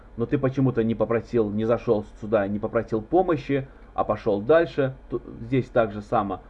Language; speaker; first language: Russian; non-native, local second language; Azerbaijani